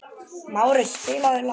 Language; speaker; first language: Icelandic; native; Icelandic